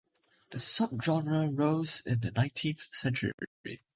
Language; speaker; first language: English; non-native, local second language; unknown